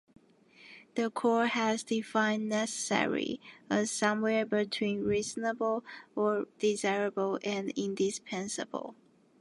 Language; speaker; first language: English; non-native, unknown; Japanese